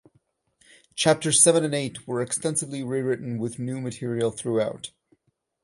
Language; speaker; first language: English; non-native, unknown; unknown